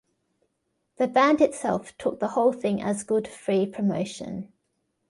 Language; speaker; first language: English; native; English